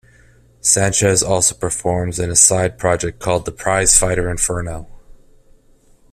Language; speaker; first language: English; native; English